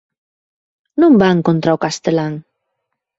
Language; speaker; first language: Galician; native; Galician